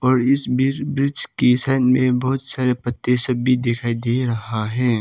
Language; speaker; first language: Hindi; early bilingual, other home language; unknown